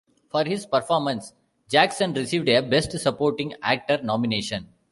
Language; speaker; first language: English; non-native, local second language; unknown